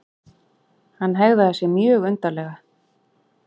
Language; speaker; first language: Icelandic; native; Icelandic